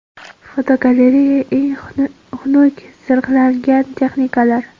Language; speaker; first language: Uzbek; non-native, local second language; Kara-Kalpak